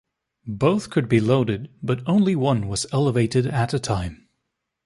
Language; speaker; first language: English; native; English